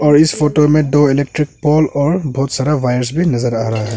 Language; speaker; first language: Hindi; non-native, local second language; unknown